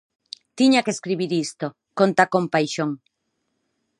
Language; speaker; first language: Galician; non-native, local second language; Spanish